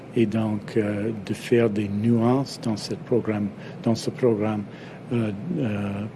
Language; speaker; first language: French; non-native, fluent; English